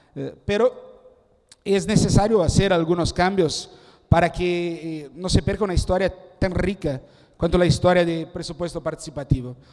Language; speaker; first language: Spanish; non-native, related language; Portuguese